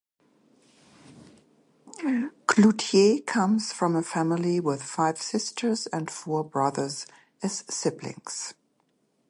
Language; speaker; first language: English; native; English